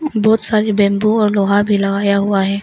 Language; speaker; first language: Hindi; non-native, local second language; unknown